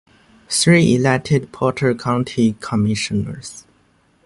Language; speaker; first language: English; non-native, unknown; Chinese